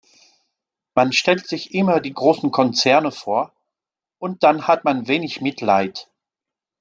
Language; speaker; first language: German; non-native, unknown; French